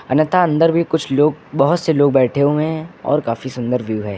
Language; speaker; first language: Hindi; native; Hindi